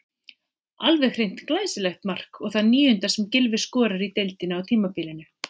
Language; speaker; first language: Icelandic; native; Icelandic